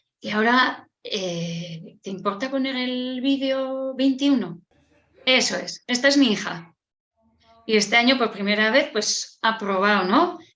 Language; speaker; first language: Spanish; non-native, local second language; Basque